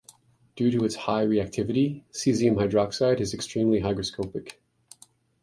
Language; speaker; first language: English; native; English